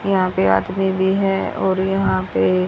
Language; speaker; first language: Hindi; native; Hindi